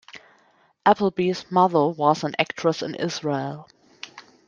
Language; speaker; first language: English; non-native, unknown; German